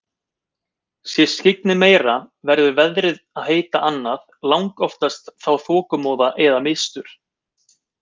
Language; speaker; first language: Icelandic; native; Icelandic